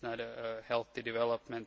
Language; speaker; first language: English; non-native, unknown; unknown